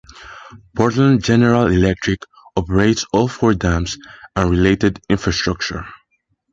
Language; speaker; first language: English; non-native, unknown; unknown